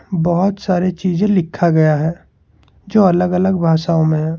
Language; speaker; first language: Hindi; non-native, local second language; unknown